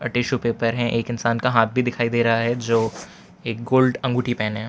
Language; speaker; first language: Hindi; non-native, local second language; Gujarati